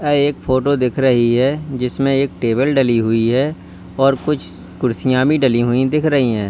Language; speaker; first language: Hindi; native; Hindi